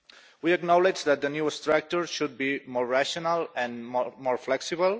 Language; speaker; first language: English; non-native, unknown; Catalan